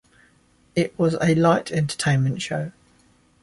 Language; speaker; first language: English; native; English